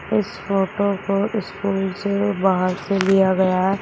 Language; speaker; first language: Hindi; native; Hindi